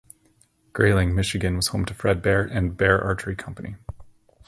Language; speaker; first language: English; native; English